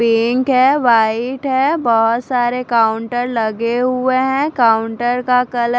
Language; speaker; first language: Hindi; non-native, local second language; Punjabi